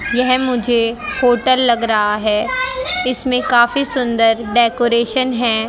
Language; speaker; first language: Hindi; native; Hindi